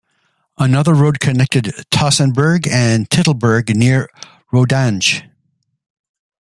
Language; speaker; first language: English; native; English